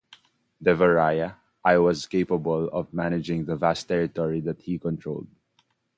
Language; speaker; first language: English; non-native, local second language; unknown